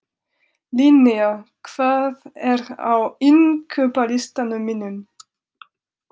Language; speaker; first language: Icelandic; non-native, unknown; French